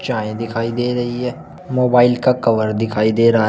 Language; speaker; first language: Hindi; native; Hindi